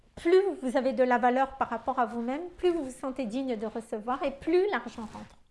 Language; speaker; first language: French; non-native, local second language; Malagasy